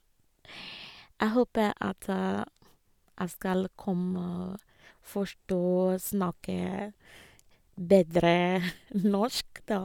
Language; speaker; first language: Norwegian; non-native, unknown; Ga